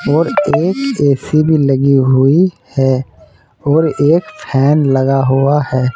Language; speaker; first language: Hindi; native; Hindi